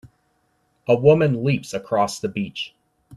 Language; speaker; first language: English; native; English